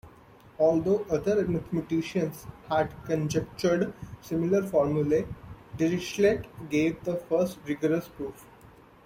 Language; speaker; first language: English; non-native, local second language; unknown